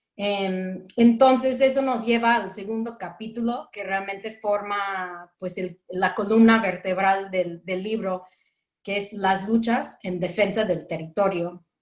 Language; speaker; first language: Spanish; non-native, fluent; English